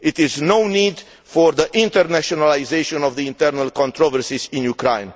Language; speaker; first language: English; non-native, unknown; Romanian